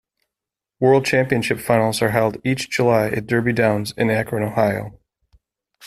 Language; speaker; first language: English; native; English